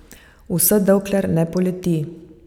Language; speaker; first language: Slovenian; native; Slovenian